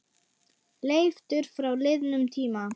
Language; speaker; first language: Icelandic; non-native, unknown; German